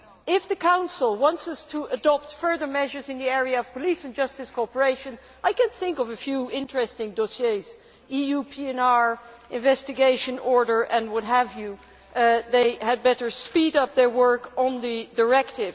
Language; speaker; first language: English; non-native, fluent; Dutch